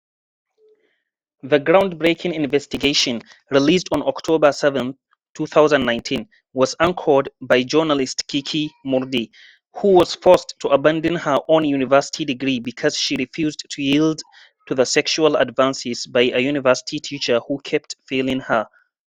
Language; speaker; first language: English; non-native, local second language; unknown